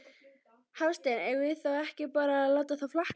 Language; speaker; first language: Icelandic; native; Icelandic